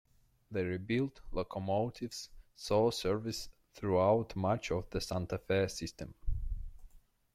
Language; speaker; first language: English; non-native, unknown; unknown